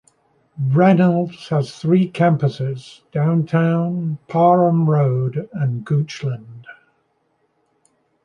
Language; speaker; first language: English; native; English